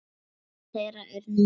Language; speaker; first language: Icelandic; non-native, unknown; Lithuanian